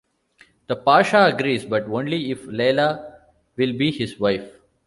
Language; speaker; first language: English; non-native, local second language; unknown